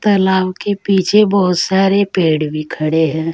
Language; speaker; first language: Hindi; native; Hindi